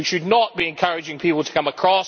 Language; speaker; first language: English; native; English